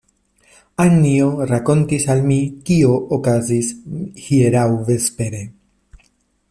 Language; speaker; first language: Esperanto; non-native, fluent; Spanish